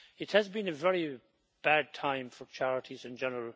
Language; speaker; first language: English; native; English